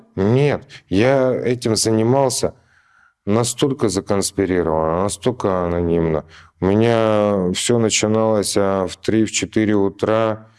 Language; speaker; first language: Russian; native; Russian